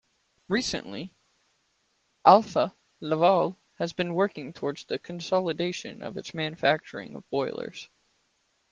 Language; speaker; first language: English; native; English